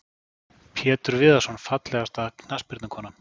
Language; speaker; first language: Icelandic; native; Icelandic